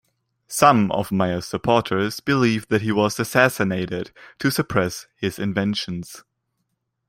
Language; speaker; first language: English; non-native, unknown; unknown